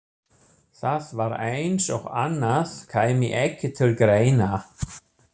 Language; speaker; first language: Icelandic; non-native, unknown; German